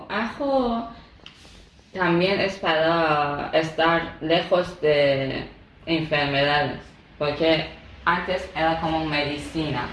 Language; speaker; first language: Spanish; non-native, learner; Persian